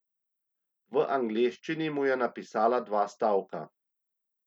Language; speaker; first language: Slovenian; native; Slovenian